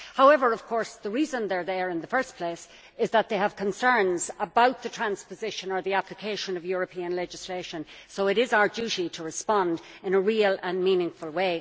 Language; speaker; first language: English; native; English